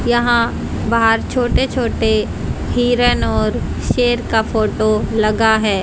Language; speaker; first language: Hindi; native; Hindi